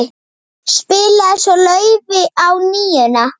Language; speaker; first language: Icelandic; native; Icelandic